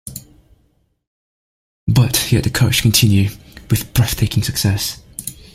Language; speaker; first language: English; native; English